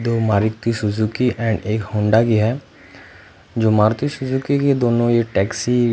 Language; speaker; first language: Hindi; non-native, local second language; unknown